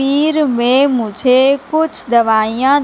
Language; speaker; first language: Hindi; native; Hindi